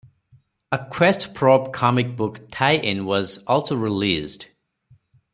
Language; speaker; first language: English; non-native, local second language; Odia